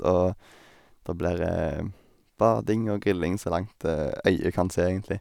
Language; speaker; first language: Norwegian; native; Norwegian